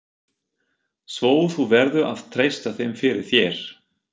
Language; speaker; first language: Icelandic; non-native, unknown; German